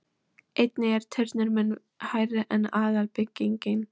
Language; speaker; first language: Icelandic; non-native, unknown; Polish